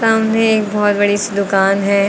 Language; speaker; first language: Hindi; native; Hindi